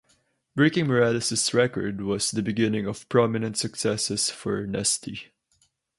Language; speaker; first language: English; non-native, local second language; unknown